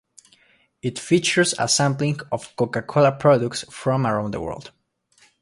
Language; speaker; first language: English; native; English